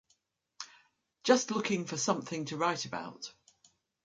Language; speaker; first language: English; native; English